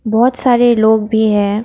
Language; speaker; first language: Hindi; non-native, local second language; Assamese